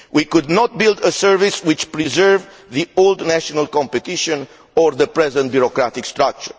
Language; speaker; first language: English; non-native, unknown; Romanian